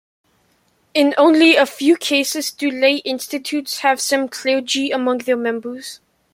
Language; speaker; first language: English; native; English